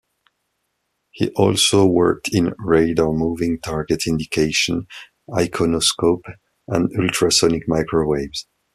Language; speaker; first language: English; non-native, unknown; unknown